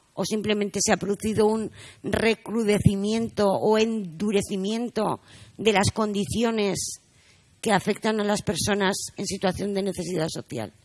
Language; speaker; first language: Spanish; native; Spanish